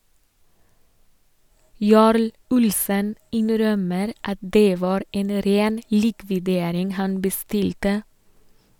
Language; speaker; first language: Norwegian; non-native, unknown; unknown